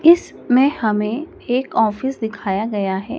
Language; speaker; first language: Hindi; native; Hindi